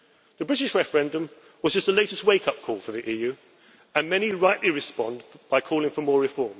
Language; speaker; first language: English; native; English